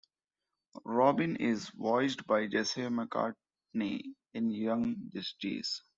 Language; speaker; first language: English; non-native, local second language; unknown